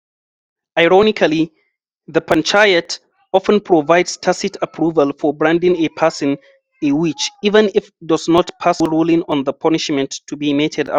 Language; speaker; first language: English; non-native, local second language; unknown